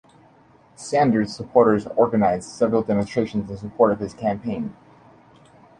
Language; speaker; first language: English; native; English